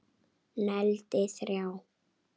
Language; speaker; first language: Icelandic; native; Icelandic